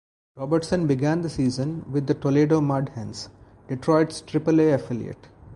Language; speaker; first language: English; non-native, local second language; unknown